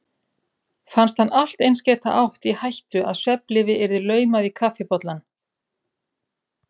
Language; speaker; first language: Icelandic; native; Icelandic